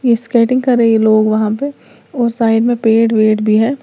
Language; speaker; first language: Hindi; native; Hindi